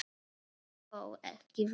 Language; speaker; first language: Icelandic; non-native, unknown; Polish